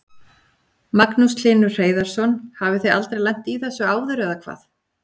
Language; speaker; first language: Icelandic; native; Icelandic